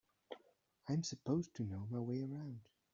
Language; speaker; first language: English; native; English